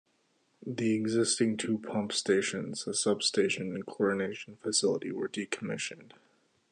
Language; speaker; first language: English; native; English